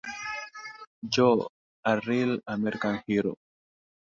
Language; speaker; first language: English; non-native, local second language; Swahili